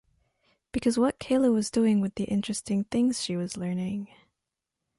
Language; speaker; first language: English; non-native, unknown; French